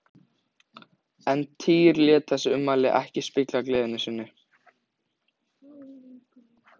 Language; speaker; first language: Icelandic; native; Icelandic